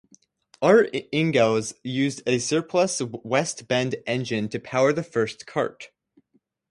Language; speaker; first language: English; native; English